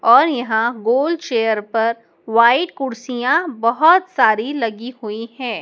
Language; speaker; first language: Hindi; native; Hindi